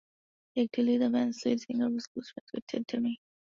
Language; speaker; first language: English; non-native, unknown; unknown